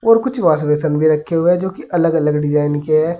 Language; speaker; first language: Hindi; native; Hindi